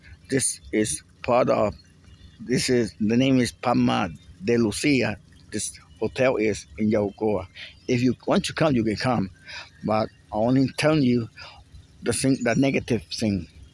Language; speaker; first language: English; non-native, fluent; Spanish